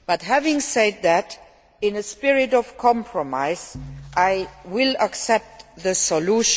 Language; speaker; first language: English; non-native, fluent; Luxembourgish